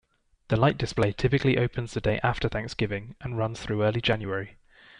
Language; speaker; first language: English; native; English